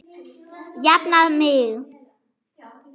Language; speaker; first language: Icelandic; non-native, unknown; German